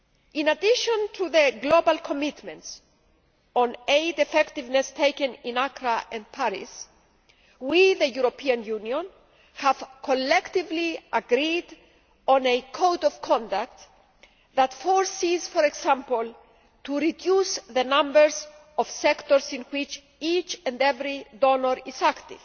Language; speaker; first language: English; non-native, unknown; Greek